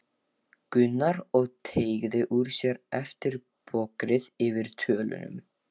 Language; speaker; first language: Icelandic; non-native, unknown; Lithuanian